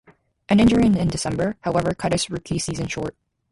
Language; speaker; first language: English; native; English